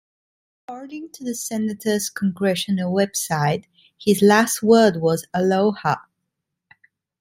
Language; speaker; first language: English; non-native, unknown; Italian